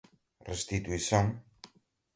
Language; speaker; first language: Portuguese; non-native, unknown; Galician